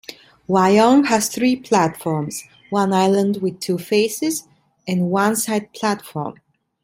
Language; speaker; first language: English; non-native, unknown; Italian